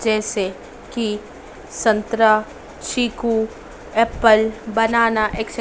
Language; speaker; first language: Hindi; native; Hindi